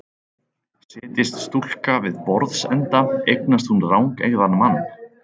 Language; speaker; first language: Icelandic; native; Icelandic